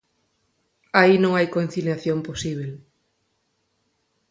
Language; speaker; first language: Galician; non-native, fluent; Spanish